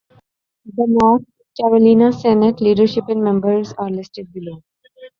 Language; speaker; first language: English; non-native, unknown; Urdu